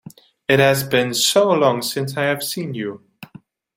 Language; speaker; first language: English; non-native, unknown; Dutch